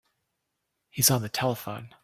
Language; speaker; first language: English; native; English